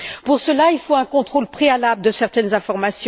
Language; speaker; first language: French; native; French